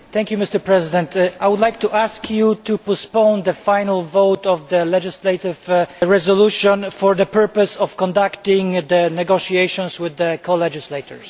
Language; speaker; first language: English; non-native, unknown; Polish